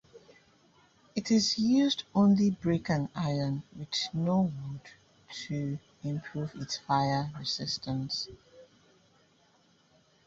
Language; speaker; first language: English; native; English